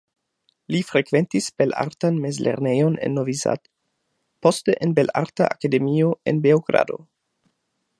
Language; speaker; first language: Esperanto; non-native, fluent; German